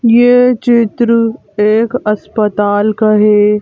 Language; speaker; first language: Hindi; native; Hindi